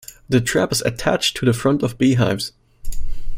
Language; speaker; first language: English; non-native, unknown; German